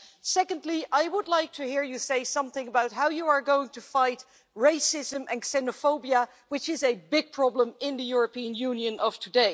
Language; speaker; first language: English; non-native, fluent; Dutch